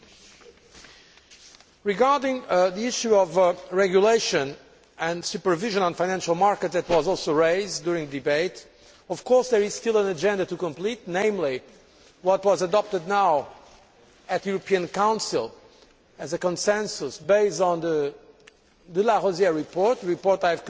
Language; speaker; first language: English; non-native, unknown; Portuguese